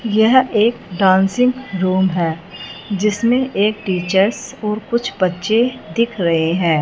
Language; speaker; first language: Hindi; non-native, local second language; Punjabi